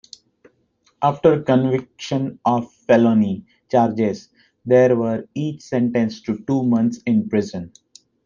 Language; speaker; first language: English; non-native, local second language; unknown